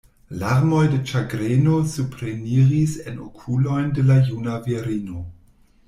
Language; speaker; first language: Esperanto; non-native, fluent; German